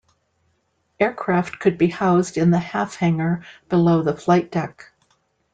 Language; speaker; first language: English; native; English